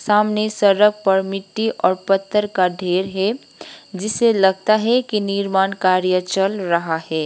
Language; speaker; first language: Hindi; non-native, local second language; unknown